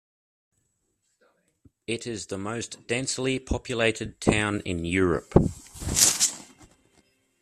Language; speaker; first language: English; native; English